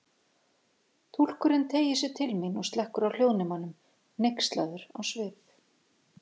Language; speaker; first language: Icelandic; native; Icelandic